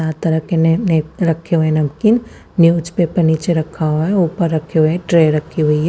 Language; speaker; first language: Hindi; non-native, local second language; Punjabi